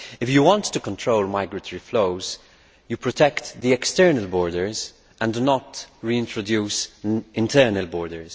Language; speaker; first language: English; non-native, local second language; Maltese